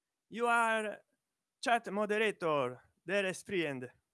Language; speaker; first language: English; non-native, learner; Italian